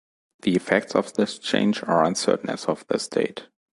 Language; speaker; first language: English; non-native, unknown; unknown